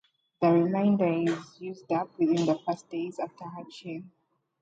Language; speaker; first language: English; native; English